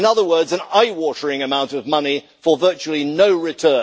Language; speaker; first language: English; native; English